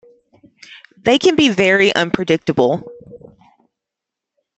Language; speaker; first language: English; native; English